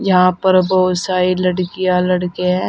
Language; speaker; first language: Hindi; native; Hindi